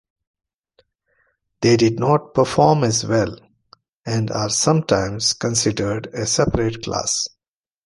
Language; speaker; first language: English; non-native, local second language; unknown